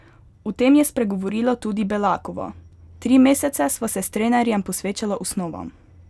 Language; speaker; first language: Slovenian; native; Slovenian